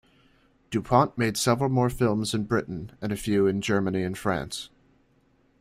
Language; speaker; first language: English; native; English